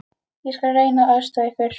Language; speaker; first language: Icelandic; native; Icelandic